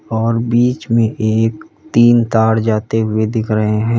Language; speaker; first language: Hindi; native; Hindi